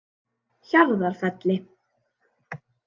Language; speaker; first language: Icelandic; native; Icelandic